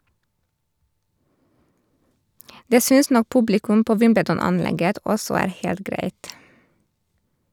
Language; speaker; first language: Norwegian; non-native, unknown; Hungarian